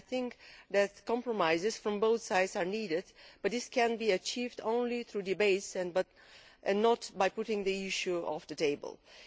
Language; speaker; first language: English; non-native, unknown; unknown